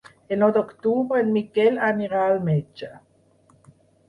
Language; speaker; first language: Catalan; non-native, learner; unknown